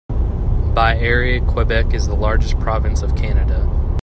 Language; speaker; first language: English; native; English